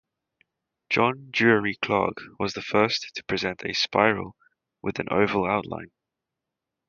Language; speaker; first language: English; native; English